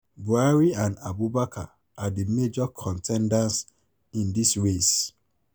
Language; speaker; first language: English; non-native, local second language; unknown